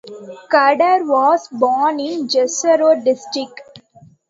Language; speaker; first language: English; non-native, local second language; Tamil